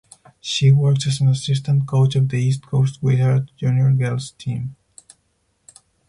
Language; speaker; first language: English; non-native, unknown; Spanish